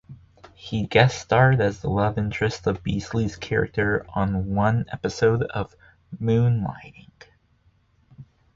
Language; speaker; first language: English; native; English